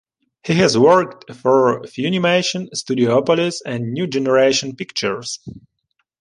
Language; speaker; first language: English; non-native, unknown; Ukrainian